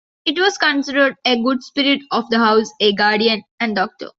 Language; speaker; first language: English; non-native, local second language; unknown